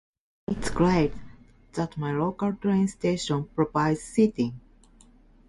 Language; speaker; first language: English; non-native, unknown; Japanese